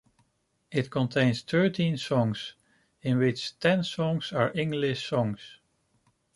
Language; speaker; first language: English; non-native, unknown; Dutch